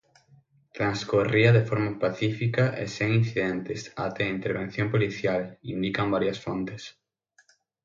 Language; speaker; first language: Galician; native; Galician